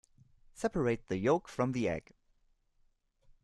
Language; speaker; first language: English; non-native, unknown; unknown